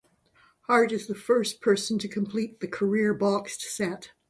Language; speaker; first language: English; native; English